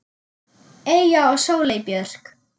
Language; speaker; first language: Icelandic; non-native, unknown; German